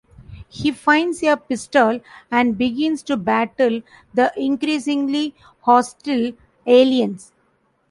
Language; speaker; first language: English; non-native, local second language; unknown